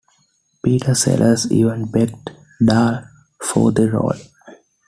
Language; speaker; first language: English; non-native, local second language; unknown